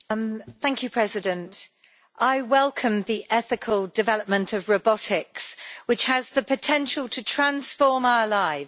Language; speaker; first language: English; native; English